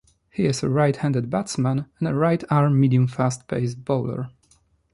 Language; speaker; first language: English; non-native, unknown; Polish